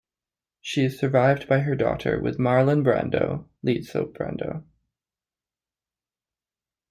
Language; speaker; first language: English; native; English